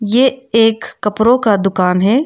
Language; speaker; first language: Hindi; non-native, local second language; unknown